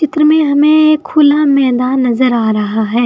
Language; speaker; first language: Hindi; native; Hindi